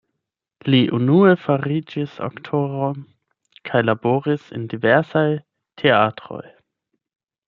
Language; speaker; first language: Esperanto; non-native, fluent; German